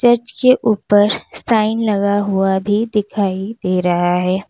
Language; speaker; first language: Hindi; native; Hindi